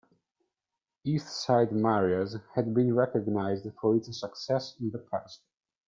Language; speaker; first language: English; non-native, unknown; Italian